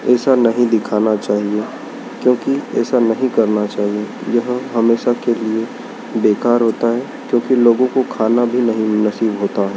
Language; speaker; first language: Hindi; native; Hindi